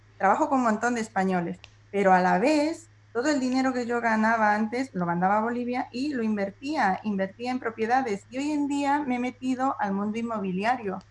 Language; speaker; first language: Spanish; native; Spanish